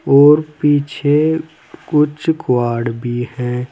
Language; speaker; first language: Hindi; native; Hindi